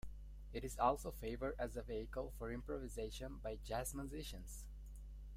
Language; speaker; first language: English; non-native, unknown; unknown